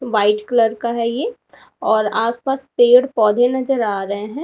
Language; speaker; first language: Hindi; native; Hindi